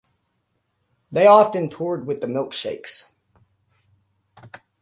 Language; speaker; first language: English; native; English